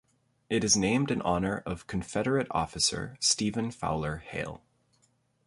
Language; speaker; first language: English; native; English